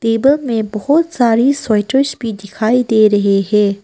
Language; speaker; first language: Hindi; non-native, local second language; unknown